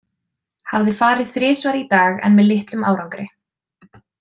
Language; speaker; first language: Icelandic; native; Icelandic